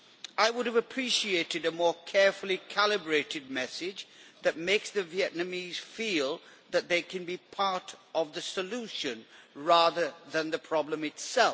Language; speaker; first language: English; native; English